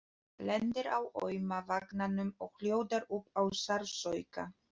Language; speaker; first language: Icelandic; non-native, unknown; Polish